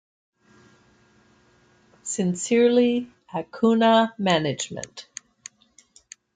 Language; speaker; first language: English; native; English